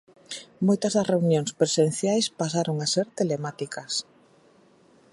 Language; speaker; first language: Galician; native; Galician